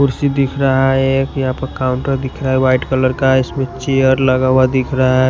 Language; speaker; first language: Hindi; non-native, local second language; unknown